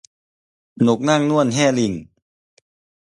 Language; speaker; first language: Thai; non-native, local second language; Northeastern Thai